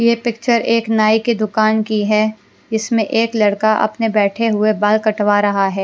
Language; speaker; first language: Hindi; non-native, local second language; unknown